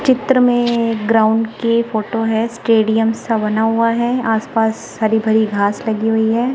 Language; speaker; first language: Hindi; non-native, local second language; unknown